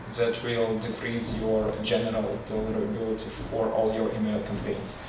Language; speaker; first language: English; non-native, learner; Russian